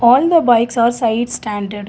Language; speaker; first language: English; non-native, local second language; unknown